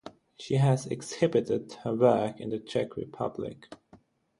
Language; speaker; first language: English; non-native, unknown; German